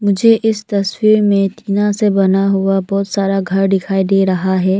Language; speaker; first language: Hindi; non-native, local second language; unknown